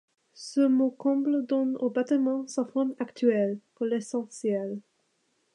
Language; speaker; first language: French; non-native, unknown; English